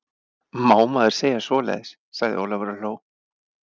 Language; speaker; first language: Icelandic; native; Icelandic